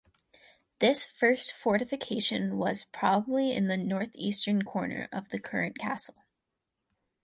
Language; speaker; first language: English; native; English